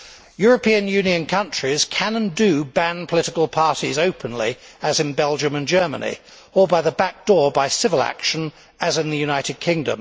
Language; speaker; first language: English; native; English